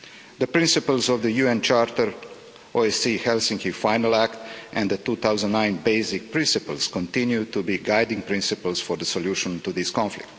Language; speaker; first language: English; non-native, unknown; Croatian